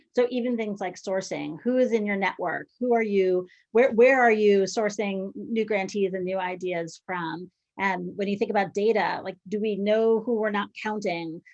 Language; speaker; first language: English; native; English